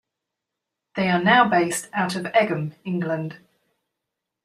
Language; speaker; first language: English; native; English